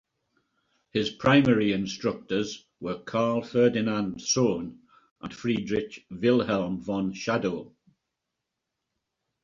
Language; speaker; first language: English; native; English